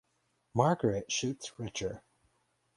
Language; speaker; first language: English; native; English